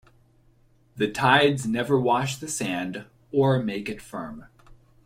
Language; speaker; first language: English; native; English